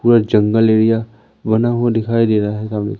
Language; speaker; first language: Hindi; native; Hindi